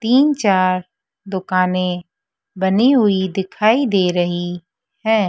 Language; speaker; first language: Hindi; native; Hindi